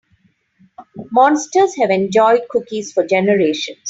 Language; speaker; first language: English; non-native, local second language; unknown